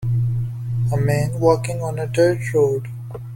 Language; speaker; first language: English; non-native, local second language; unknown